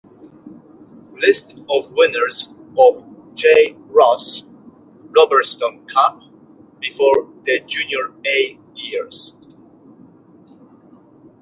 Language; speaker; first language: English; non-native, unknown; Polish